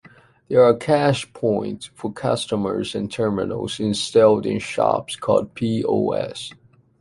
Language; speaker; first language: English; non-native, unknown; Chinese